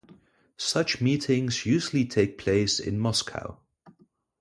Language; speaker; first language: English; non-native, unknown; Dutch